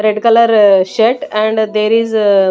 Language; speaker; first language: English; non-native, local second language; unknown